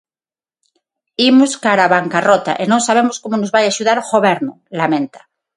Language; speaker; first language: Galician; non-native, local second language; Spanish